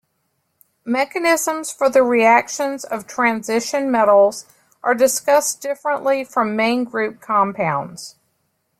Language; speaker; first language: English; native; English